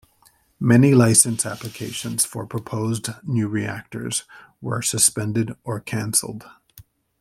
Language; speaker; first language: English; native; English